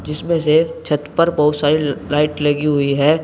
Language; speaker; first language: Hindi; native; Hindi